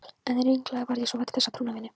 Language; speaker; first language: Icelandic; non-native, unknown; Polish